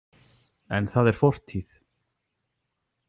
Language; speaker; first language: Icelandic; native; Icelandic